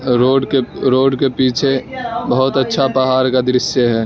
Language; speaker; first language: Hindi; non-native, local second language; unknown